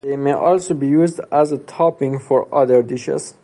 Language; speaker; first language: English; non-native, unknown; Persian